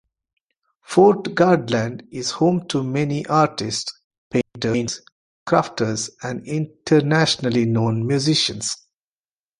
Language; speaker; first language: English; non-native, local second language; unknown